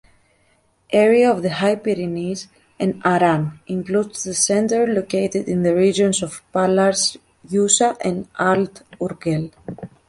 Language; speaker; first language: English; native; English